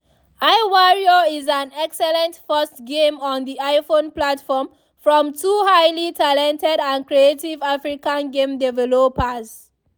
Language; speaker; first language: English; non-native, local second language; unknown